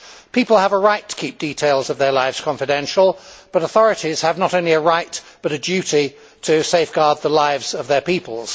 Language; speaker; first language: English; native; English